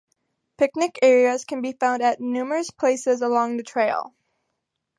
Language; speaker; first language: English; native; English